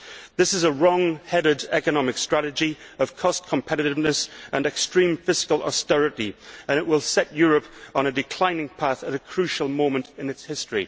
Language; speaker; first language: English; native; English